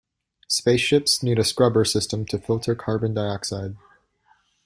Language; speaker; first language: English; native; English